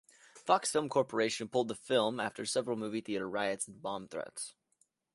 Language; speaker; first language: English; native; English